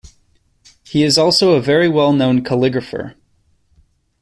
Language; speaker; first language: English; native; English